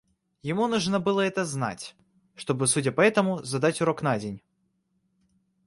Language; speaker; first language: Russian; native; Russian